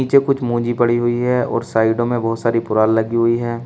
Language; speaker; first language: Hindi; native; Hindi